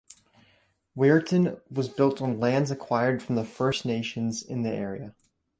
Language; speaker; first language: English; native; English